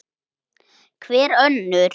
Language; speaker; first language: Icelandic; native; Icelandic